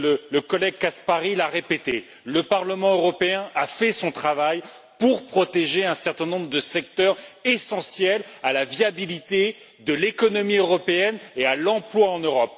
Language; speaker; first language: French; native; French